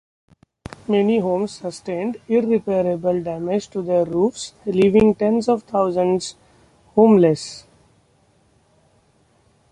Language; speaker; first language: English; non-native, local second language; Marathi